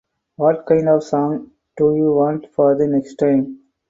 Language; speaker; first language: English; non-native, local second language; Tamil